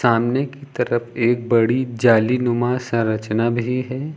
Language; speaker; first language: Hindi; native; Hindi